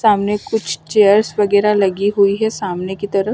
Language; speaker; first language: Hindi; native; Hindi